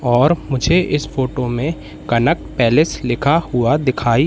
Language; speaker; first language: Hindi; native; Hindi